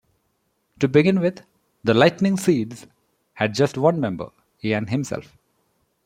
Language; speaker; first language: English; non-native, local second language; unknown